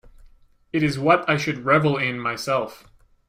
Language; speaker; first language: English; native; English